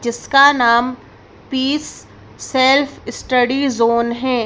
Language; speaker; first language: Hindi; native; Hindi